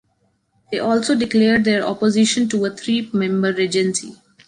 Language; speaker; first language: English; non-native, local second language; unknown